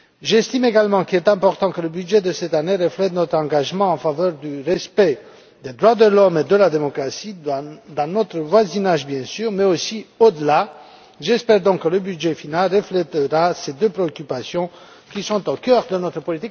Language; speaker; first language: French; non-native, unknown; Romanian